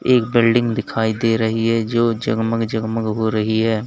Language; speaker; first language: Hindi; native; Hindi